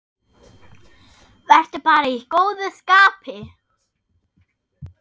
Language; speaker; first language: Icelandic; non-native, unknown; German